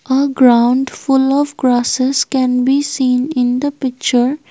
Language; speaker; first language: English; non-native, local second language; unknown